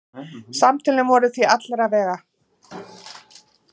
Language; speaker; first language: Icelandic; native; Icelandic